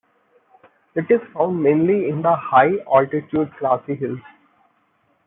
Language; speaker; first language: English; non-native, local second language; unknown